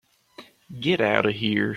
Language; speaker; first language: English; native; English